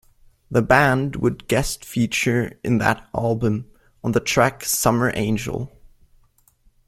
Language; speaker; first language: English; non-native, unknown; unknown